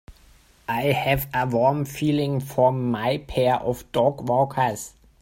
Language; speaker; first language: English; non-native, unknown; German